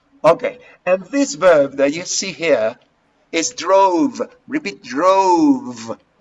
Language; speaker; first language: English; non-native, fluent; Spanish